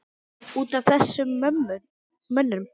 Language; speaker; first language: Icelandic; non-native, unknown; English